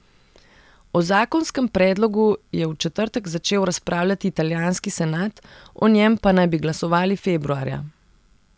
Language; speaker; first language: Slovenian; non-native, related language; Serbian